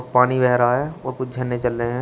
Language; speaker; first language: Hindi; native; Hindi